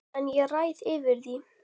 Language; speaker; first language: Icelandic; native; Icelandic